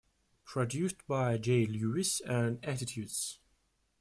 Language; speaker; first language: English; non-native, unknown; Russian